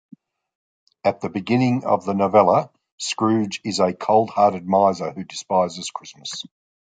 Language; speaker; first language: English; native; English